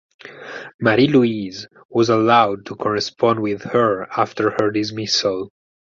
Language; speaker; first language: English; non-native, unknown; Italian